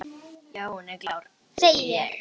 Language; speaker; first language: Icelandic; native; Icelandic